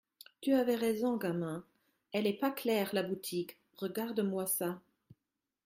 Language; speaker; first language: French; non-native, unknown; German